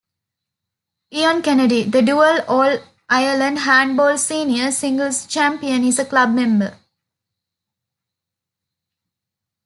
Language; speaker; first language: English; non-native, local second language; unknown